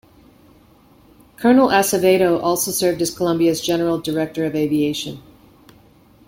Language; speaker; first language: English; native; English